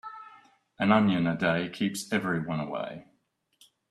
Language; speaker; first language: English; native; English